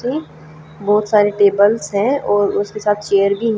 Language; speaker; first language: Hindi; native; Hindi